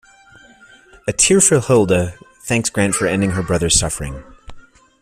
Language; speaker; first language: English; native; English